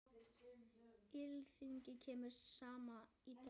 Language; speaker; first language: Icelandic; native; Icelandic